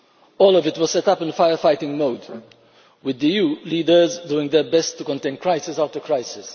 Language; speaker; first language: English; non-native, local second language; Maltese